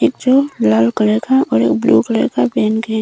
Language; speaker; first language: Hindi; non-native, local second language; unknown